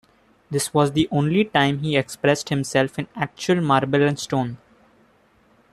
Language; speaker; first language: English; non-native, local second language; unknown